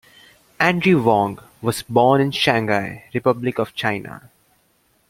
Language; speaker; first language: English; non-native, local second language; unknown